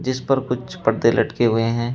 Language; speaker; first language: Hindi; native; Hindi